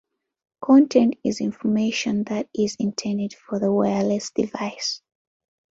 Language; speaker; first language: English; non-native, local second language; Ganda